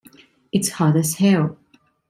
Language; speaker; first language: English; non-native, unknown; Italian